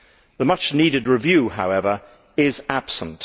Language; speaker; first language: English; native; English